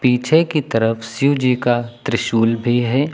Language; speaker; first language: Hindi; native; Hindi